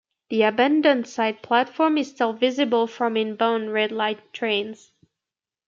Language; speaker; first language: English; native; English